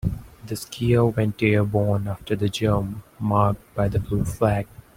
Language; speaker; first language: English; non-native, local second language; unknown